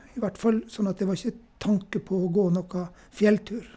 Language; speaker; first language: Norwegian; native; Norwegian